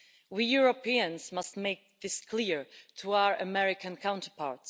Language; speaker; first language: English; non-native, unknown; Czech